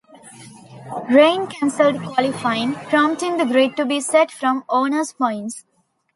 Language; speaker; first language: English; non-native, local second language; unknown